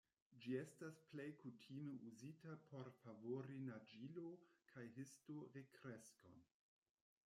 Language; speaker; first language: Esperanto; non-native, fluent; German